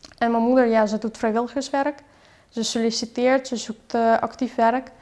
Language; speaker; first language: Dutch; early bilingual, other home language; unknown